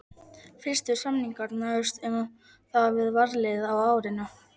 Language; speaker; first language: Icelandic; non-native, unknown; Polish